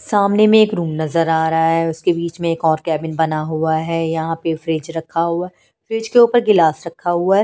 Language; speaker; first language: Hindi; non-native, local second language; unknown